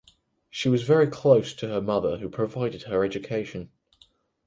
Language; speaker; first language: English; native; English